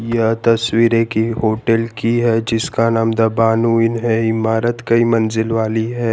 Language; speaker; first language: Hindi; non-native, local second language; Gujarati